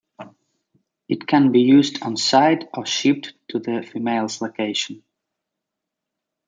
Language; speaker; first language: English; native; English